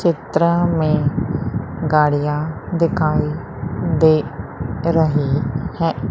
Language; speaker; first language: Hindi; native; Hindi